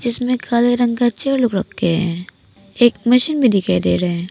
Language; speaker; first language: Hindi; non-native, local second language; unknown